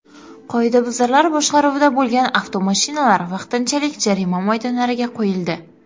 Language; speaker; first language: Uzbek; non-native, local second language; Kara-Kalpak